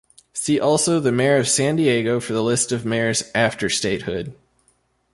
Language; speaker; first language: English; native; English